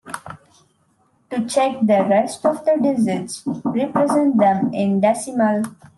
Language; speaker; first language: English; non-native, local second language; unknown